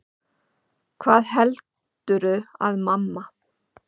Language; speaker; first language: Icelandic; native; Icelandic